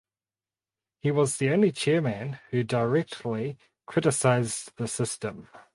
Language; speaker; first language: English; native; English